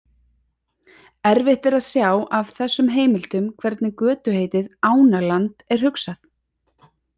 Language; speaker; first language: Icelandic; native; Icelandic